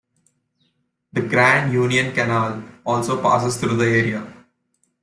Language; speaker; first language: English; non-native, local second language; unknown